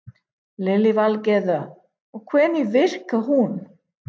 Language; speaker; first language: Icelandic; non-native, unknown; English